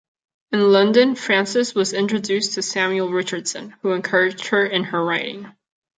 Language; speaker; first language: English; non-native, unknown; Catalan